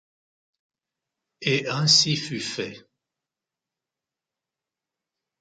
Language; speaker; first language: French; native; French